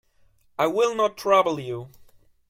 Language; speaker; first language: English; non-native, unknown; German